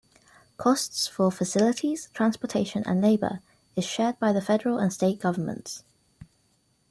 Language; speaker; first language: English; native; English